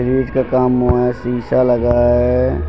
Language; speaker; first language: Hindi; native; Hindi